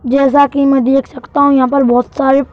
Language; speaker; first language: Hindi; native; Hindi